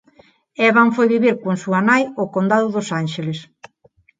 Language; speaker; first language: Galician; non-native, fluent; Spanish